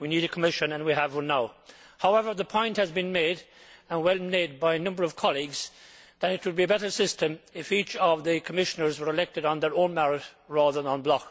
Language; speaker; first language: English; native; English